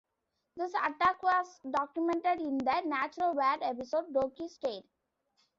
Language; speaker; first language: English; non-native, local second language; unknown